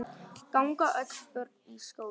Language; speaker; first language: Icelandic; non-native, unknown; Vietnamese